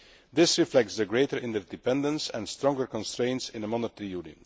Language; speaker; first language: English; non-native, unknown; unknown